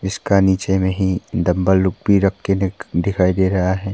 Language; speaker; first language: Hindi; non-native, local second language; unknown